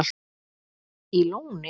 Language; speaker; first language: Icelandic; native; Icelandic